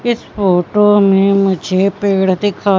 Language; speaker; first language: Hindi; native; Hindi